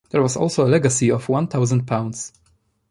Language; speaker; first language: English; non-native, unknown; Polish